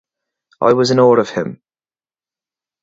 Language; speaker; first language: English; native; English